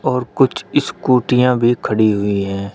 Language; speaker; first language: Hindi; native; Hindi